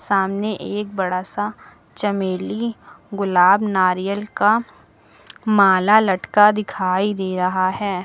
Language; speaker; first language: Hindi; native; Hindi